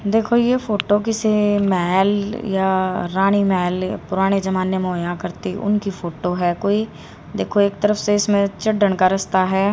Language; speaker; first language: Hindi; native; Hindi